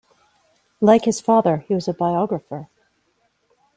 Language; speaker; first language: English; native; English